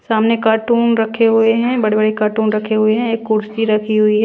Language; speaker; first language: Hindi; non-native, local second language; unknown